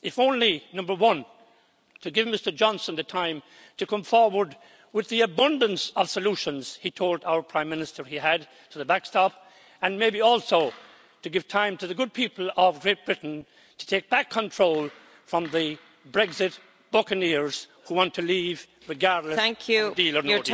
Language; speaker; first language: English; native; English